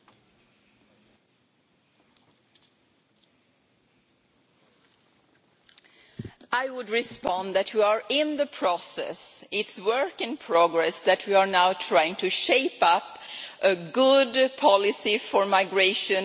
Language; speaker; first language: English; non-native, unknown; Swedish